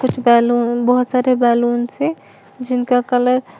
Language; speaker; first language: Hindi; native; Hindi